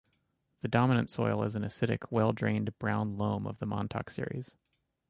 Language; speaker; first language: English; native; English